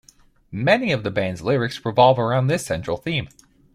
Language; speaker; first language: English; native; English